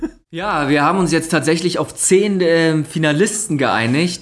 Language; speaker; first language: German; native; German